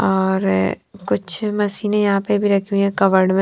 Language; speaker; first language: Hindi; non-native, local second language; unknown